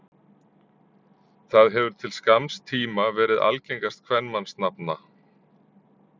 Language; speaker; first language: Icelandic; native; Icelandic